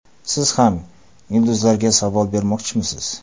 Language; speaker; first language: Uzbek; non-native, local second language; Kara-Kalpak